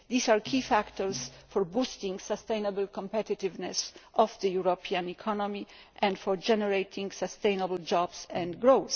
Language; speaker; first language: English; non-native, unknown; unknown